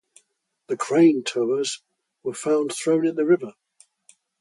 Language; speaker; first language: English; native; English